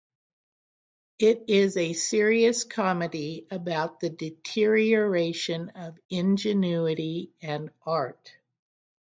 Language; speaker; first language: English; native; English